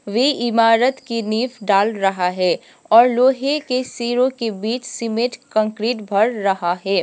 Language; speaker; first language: Hindi; non-native, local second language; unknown